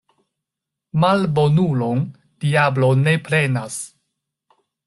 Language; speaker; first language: Esperanto; non-native, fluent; Chinese